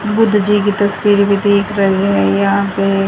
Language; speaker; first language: Hindi; native; Hindi